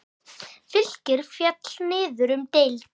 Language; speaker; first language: Icelandic; native; Icelandic